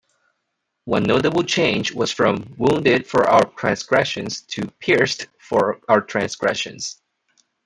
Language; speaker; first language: English; non-native, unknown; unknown